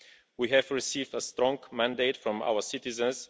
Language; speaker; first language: English; non-native, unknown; Bulgarian